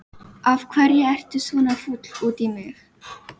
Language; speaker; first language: Icelandic; non-native, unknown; Filipino